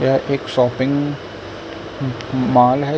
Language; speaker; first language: Hindi; native; Hindi